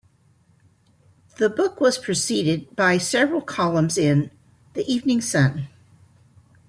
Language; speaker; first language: English; native; English